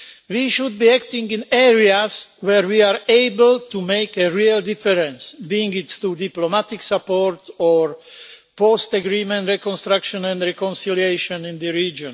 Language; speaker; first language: English; non-native, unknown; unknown